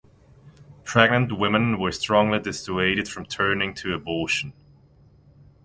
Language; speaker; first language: English; non-native, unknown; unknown